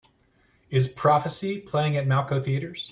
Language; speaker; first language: English; native; English